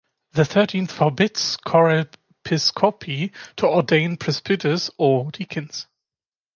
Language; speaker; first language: English; non-native, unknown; German